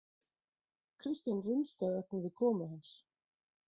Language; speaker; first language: Icelandic; native; Icelandic